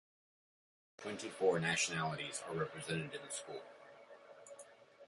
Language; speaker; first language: English; native; English